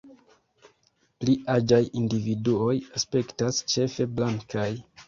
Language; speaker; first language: Esperanto; non-native, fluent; Kinyarwanda